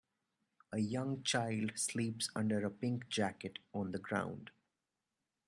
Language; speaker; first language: English; non-native, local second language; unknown